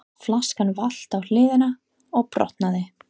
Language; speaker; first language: Icelandic; non-native, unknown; English